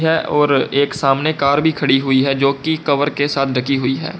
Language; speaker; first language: Hindi; native; Hindi